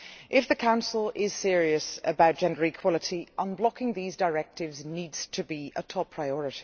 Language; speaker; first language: English; non-native, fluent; Dutch